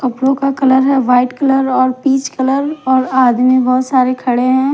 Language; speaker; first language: Hindi; non-native, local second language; Punjabi